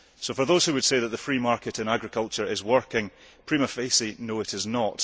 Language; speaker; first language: English; early bilingual, heritage; English